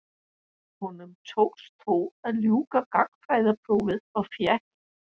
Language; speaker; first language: Icelandic; non-native, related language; Danish